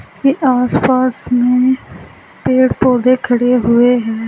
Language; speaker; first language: Hindi; native; Hindi